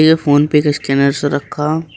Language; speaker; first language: Hindi; native; Hindi